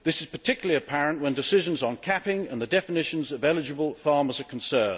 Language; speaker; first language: English; native; English